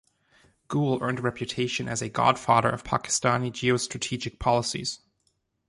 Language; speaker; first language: English; non-native, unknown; German